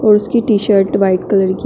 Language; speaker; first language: Hindi; native; Hindi